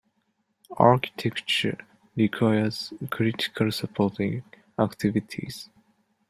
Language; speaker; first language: English; non-native, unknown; Japanese